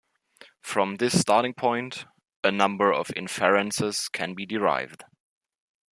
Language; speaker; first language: English; non-native, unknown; German